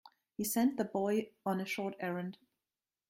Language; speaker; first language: English; non-native, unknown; German